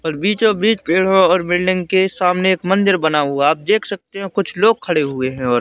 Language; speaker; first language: Hindi; native; Hindi